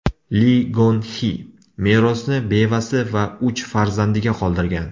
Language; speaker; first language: Uzbek; native; Uzbek